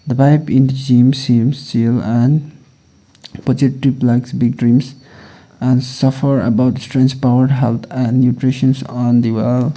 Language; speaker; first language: English; non-native, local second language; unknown